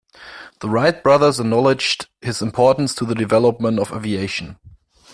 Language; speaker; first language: English; non-native, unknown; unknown